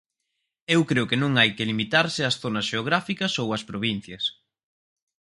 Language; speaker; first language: Galician; native; Galician